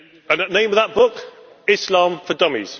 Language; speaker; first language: English; native; English